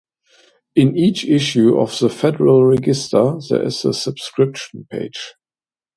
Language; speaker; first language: English; non-native, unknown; German